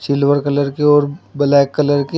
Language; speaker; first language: Hindi; native; Hindi